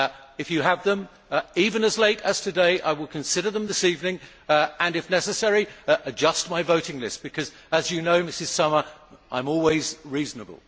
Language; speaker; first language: English; native; English